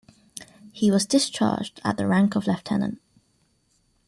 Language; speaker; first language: English; native; English